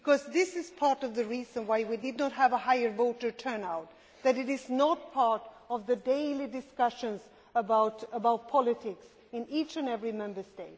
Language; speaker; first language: English; non-native, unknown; Swedish